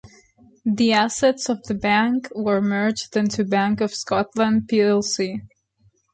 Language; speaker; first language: English; non-native, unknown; Spanish